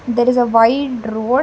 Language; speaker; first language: English; non-native, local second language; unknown